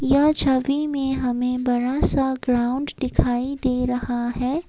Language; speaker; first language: Hindi; non-native, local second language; Assamese